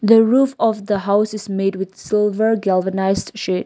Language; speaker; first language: English; non-native, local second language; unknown